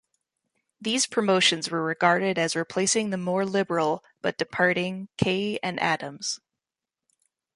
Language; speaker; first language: English; native; English